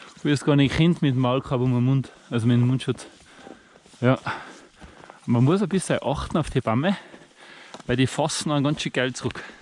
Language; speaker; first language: German; native; German